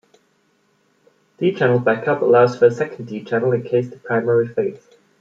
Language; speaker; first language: English; non-native, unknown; German